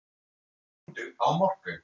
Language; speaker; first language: Icelandic; non-native, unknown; French